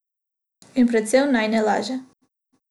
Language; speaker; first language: Slovenian; non-native, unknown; Macedonian